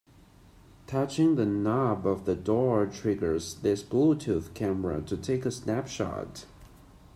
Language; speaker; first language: English; non-native, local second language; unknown